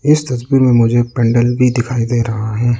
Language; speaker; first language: Hindi; non-native, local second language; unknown